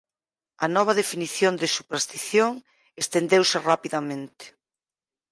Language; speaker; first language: Galician; native; Galician